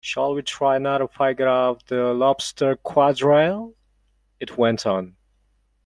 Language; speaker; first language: English; non-native, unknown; Mongolian